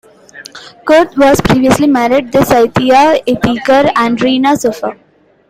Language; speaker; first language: English; non-native, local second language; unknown